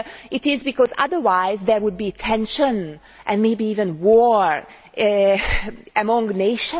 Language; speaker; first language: English; non-native, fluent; Hungarian